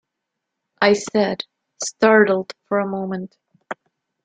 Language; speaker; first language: English; non-native, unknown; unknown